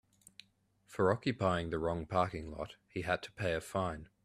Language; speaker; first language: English; native; English